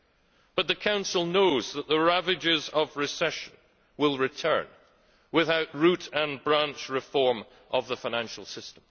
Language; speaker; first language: English; native; English